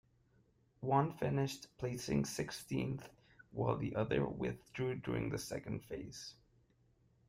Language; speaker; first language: English; non-native, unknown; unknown